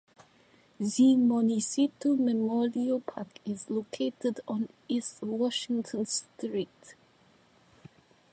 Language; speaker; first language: English; non-native, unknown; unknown